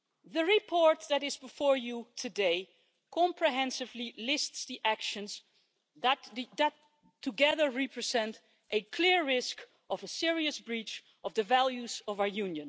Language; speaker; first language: English; non-native, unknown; Dutch